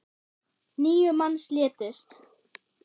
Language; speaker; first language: Icelandic; non-native, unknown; German